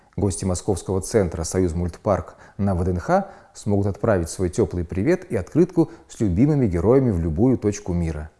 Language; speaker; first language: Russian; native; Russian